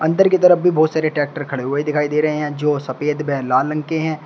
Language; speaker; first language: Hindi; native; Hindi